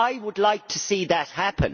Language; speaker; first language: English; native; English